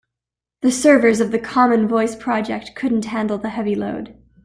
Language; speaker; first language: English; native; English